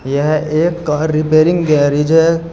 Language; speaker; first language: Hindi; native; Hindi